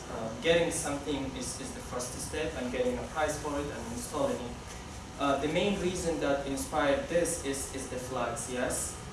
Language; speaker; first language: English; non-native, local second language; Somali